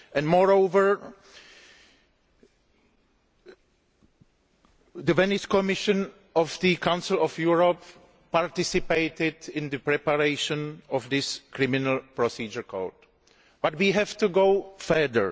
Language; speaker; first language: English; non-native, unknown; Greek